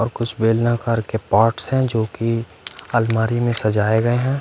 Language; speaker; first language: Hindi; non-native, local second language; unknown